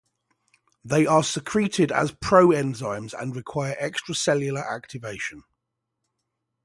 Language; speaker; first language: English; native; English